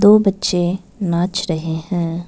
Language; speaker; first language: Hindi; non-native, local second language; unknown